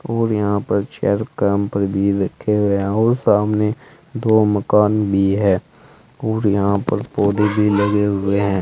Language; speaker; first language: Hindi; native; Hindi